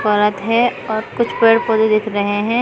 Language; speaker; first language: Hindi; native; Hindi